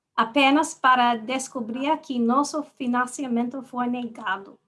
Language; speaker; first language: Portuguese; non-native, fluent; English